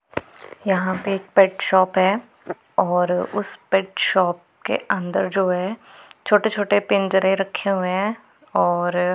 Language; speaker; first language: Hindi; non-native, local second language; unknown